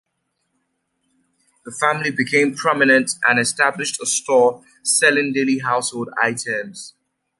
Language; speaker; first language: English; native; English